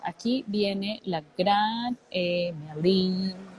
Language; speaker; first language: Spanish; native; Spanish